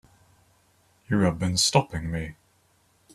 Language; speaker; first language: English; native; English